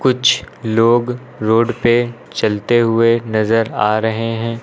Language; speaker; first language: Hindi; native; Hindi